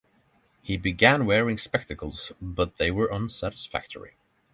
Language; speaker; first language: English; non-native, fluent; Norwegian